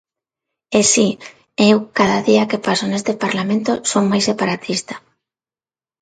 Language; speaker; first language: Galician; non-native, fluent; Spanish